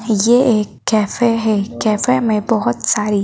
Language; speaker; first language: Hindi; native; Hindi